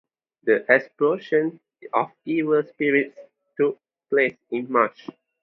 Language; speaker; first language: English; non-native, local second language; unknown